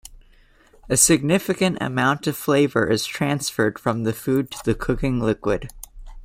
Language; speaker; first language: English; native; English